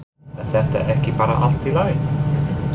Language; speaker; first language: Icelandic; non-native, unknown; English